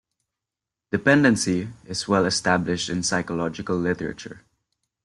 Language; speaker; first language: English; non-native, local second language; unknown